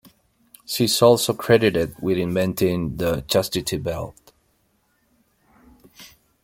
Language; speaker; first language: English; non-native, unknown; Spanish